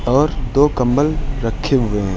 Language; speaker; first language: Hindi; native; Hindi